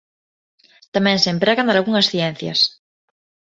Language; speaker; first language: Galician; non-native, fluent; Spanish